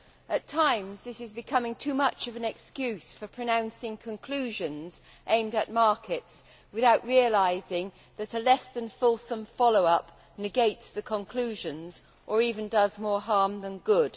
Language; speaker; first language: English; native; English